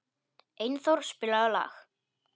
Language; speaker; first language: Icelandic; non-native, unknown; Polish